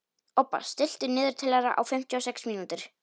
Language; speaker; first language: Icelandic; non-native, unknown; Polish